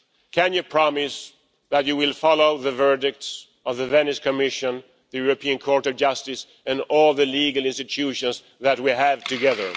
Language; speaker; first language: English; non-native, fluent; Swedish